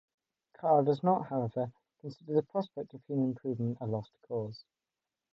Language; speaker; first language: English; native; English